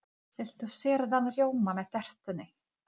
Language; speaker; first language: Icelandic; non-native, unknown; Czech